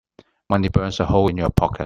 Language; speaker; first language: English; non-native, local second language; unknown